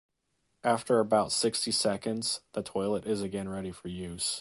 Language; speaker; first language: English; native; English